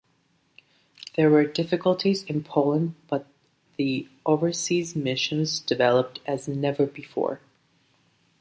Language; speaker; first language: English; native; English